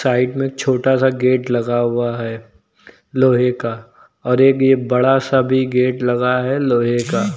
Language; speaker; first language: Hindi; native; Hindi